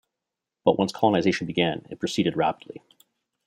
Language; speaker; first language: English; native; English